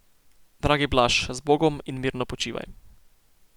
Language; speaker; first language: Slovenian; native; Slovenian